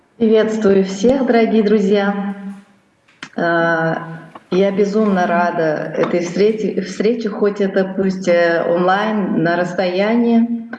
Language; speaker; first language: Russian; non-native, local second language; Uzbek